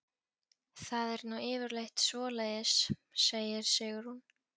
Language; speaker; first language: Icelandic; non-native, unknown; Polish